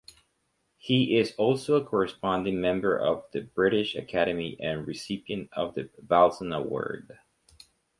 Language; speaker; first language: English; native; English